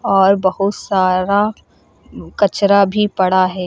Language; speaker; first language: Hindi; native; Hindi